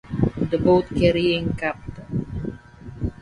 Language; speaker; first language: English; non-native, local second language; Waray